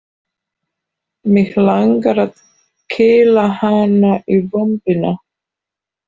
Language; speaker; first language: Icelandic; non-native, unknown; Polish